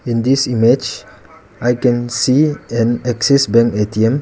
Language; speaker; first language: English; non-native, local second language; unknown